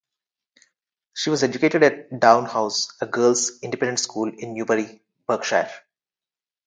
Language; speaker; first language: English; non-native, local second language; Telugu